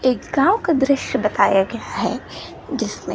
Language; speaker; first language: Hindi; non-native, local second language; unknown